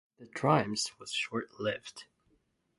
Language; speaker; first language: English; non-native, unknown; Japanese